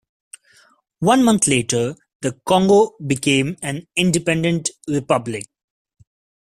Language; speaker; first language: English; non-native, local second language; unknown